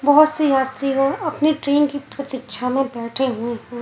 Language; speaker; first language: Hindi; non-native, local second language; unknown